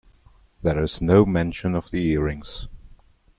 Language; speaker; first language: English; non-native, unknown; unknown